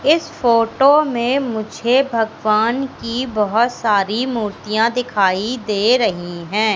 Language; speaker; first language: Hindi; native; Hindi